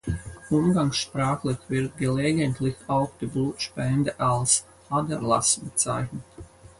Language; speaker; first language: German; non-native, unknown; Latvian